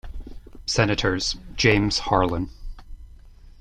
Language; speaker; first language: English; native; English